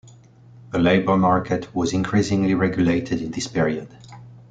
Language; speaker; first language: English; non-native, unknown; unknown